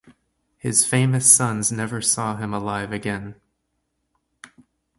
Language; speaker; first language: English; native; English